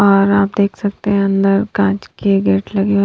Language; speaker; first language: Hindi; native; Hindi